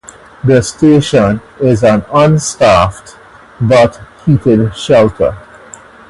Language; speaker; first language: English; native; English